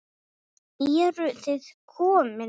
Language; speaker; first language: Icelandic; non-native, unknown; English